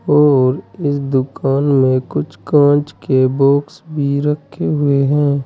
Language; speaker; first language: Hindi; native; Hindi